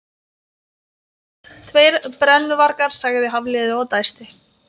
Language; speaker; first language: Icelandic; non-native, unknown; Lithuanian